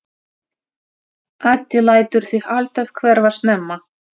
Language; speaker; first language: Icelandic; non-native, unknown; Russian